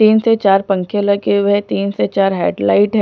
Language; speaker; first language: Hindi; non-native, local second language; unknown